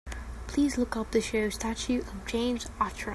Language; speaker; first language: English; native; English